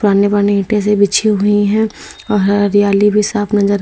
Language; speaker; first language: Hindi; native; Hindi